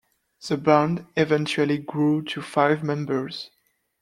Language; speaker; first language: English; non-native, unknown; French